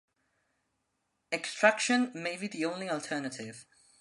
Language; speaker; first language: English; non-native, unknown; Spanish